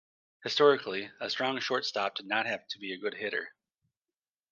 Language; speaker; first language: English; native; English